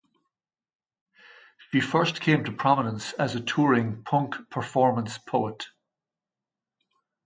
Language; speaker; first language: English; native; English